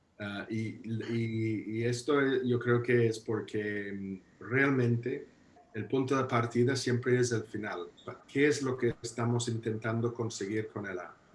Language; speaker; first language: Spanish; non-native, fluent; English